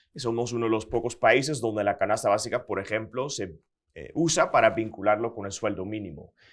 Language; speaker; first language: Spanish; non-native, fluent; Dutch